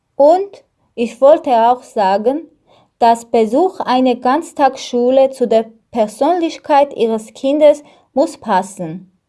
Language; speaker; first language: German; non-native, learner; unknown